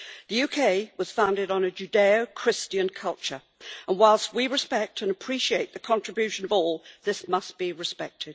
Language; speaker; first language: English; native; English